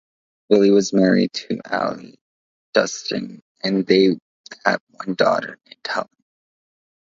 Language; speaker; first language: English; native; English